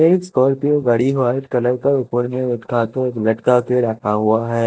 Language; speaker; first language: Hindi; non-native, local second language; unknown